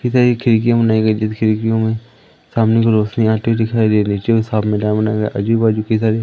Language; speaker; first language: Hindi; native; Hindi